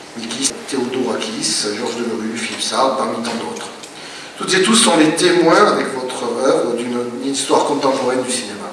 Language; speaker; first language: French; native; French